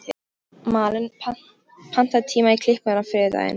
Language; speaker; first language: Icelandic; non-native, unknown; Polish